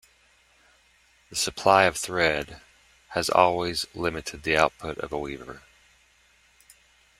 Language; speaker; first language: English; native; English